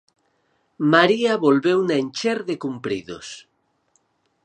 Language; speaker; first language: Galician; native; Galician